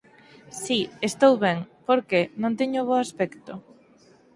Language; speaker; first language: Galician; native; Galician